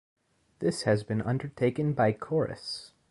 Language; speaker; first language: English; native; English